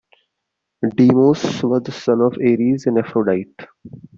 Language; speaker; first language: English; non-native, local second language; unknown